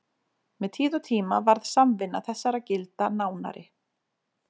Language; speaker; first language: Icelandic; native; Icelandic